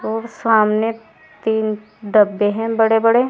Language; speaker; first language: Hindi; native; Hindi